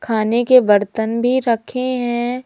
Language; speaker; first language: Hindi; native; Hindi